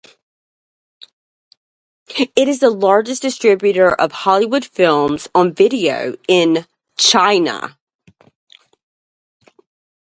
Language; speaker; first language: English; native; English